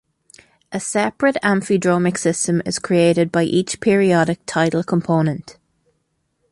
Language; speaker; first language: English; native; English